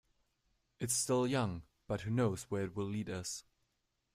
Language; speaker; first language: English; non-native, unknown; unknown